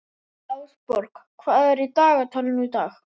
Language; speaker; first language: Icelandic; native; Icelandic